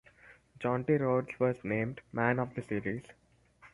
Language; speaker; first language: English; non-native, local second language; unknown